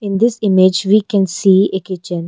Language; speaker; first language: English; non-native, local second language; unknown